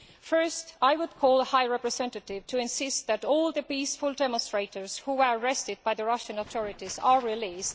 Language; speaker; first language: English; non-native, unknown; Estonian